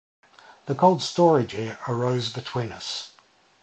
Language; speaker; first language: English; native; English